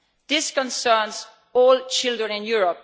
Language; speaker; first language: English; non-native, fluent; Italian